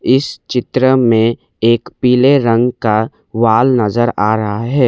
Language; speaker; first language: Hindi; non-native, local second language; Assamese